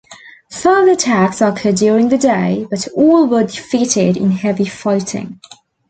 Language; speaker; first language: English; native; English